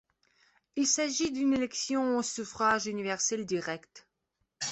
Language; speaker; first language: French; non-native, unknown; Belarusian